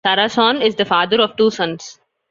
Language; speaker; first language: English; non-native, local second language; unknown